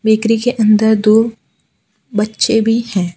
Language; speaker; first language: Hindi; non-native, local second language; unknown